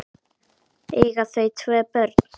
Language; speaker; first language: Icelandic; native; Icelandic